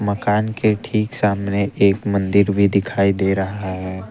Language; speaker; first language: Hindi; non-native, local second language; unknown